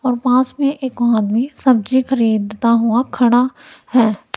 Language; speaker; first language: Hindi; non-native, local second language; Punjabi